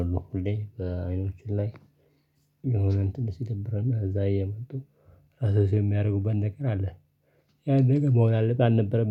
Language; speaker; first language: Amharic; non-native, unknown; Tigrinya